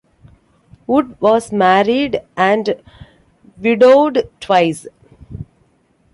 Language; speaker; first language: English; non-native, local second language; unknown